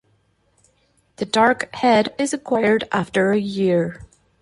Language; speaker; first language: English; non-native, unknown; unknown